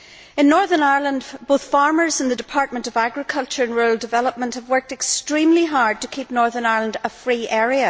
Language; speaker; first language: English; native; English